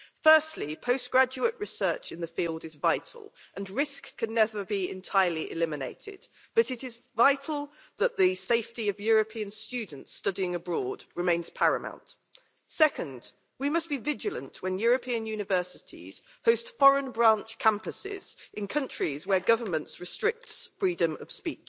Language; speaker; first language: English; native; English